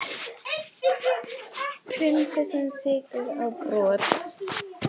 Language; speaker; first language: Icelandic; non-native, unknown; Polish